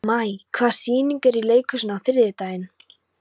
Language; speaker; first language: Icelandic; non-native, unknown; Polish